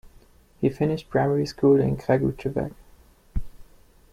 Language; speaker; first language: English; non-native, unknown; German